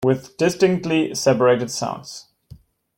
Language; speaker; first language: English; non-native, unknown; German